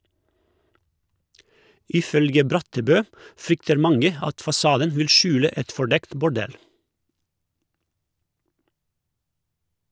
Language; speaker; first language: Norwegian; non-native, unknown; Croatian